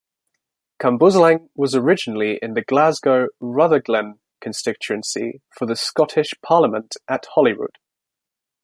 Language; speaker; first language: English; native; English